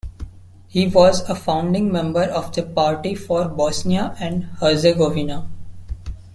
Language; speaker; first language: English; non-native, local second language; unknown